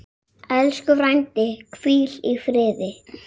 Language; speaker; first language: Icelandic; native; Icelandic